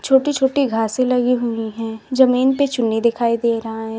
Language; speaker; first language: Hindi; native; Hindi